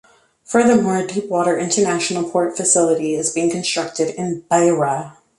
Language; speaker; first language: English; native; English